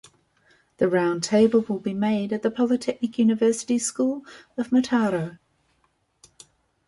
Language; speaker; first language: English; native; English